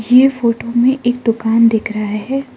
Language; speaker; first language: Hindi; non-native, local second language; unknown